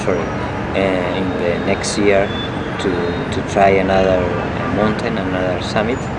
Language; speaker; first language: English; non-native, learner; Spanish